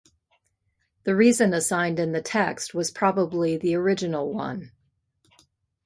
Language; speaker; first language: English; native; English